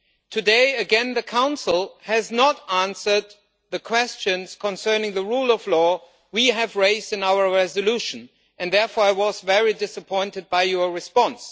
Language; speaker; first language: English; non-native, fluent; German